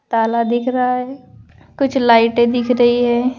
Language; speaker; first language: Hindi; native; Hindi